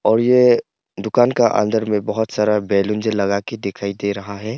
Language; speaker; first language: Hindi; non-native, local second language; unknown